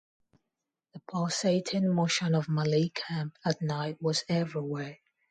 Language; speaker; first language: English; non-native, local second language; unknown